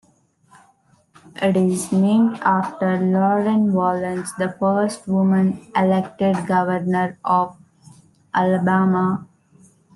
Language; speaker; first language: English; non-native, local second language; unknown